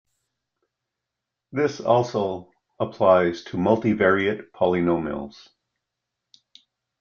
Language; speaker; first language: English; native; English